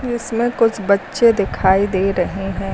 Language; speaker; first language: Hindi; native; Hindi